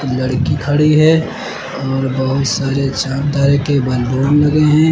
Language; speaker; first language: Hindi; native; Hindi